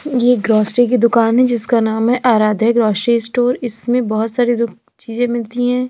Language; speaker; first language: Hindi; native; Hindi